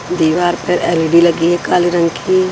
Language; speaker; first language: Hindi; non-native, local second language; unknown